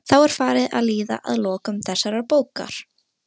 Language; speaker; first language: Icelandic; non-native, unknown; Russian